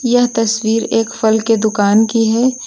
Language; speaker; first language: Hindi; native; Hindi